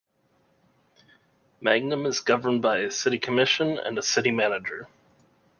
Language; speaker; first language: English; native; English